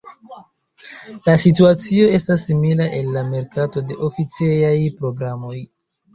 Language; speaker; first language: Esperanto; non-native, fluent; Chinese